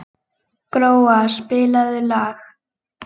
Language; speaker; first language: Icelandic; native; Icelandic